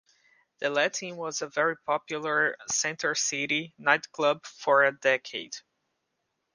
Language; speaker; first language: English; non-native, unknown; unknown